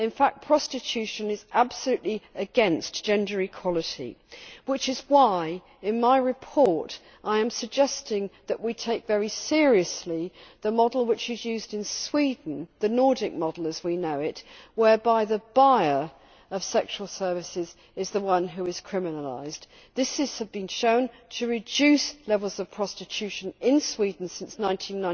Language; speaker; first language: English; native; English